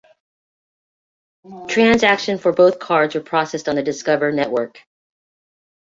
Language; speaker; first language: English; native; English